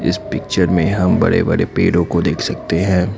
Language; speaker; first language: Hindi; non-native, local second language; Assamese